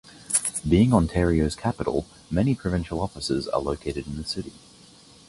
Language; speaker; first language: English; native; English